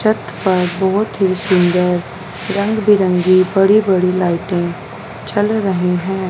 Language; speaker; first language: Hindi; non-native, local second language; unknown